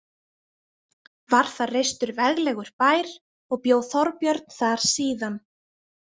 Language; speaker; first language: Icelandic; native; Icelandic